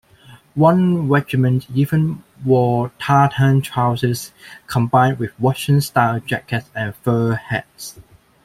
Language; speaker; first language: English; non-native, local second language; Cantonese